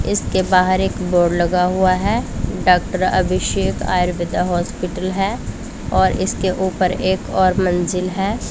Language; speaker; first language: Hindi; non-native, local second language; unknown